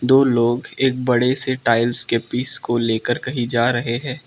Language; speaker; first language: Hindi; non-native, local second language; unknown